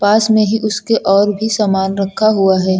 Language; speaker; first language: Hindi; native; Hindi